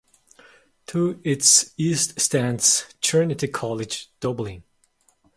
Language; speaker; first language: English; non-native, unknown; Mongolian